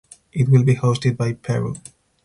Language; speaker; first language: English; non-native, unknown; Spanish